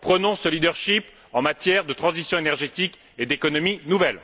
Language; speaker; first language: French; native; French